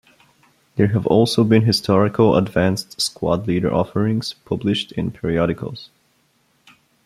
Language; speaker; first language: English; non-native, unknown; Bulgarian